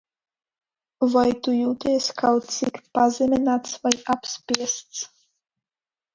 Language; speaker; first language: Latvian; non-native, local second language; Russian